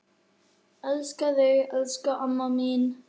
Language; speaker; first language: Icelandic; native; Icelandic